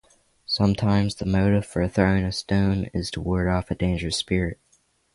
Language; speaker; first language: English; native; English